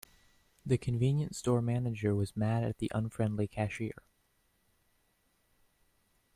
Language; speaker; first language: English; native; English